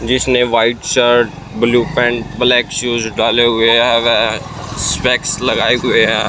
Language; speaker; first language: Hindi; native; Hindi